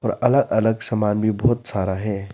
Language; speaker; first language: Hindi; non-native, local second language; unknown